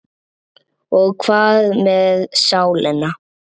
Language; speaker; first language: Icelandic; native; Icelandic